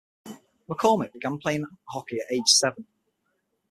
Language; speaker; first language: English; native; English